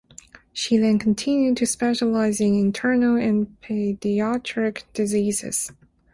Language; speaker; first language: English; non-native, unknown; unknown